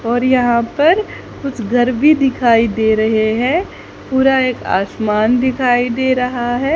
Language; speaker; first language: Hindi; native; Hindi